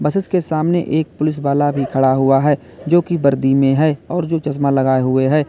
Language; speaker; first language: Hindi; native; Hindi